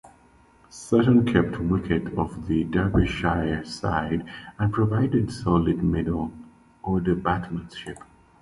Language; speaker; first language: English; native; English